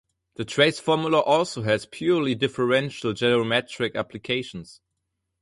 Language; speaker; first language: English; non-native, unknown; German